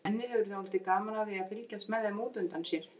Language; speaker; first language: Icelandic; native; Icelandic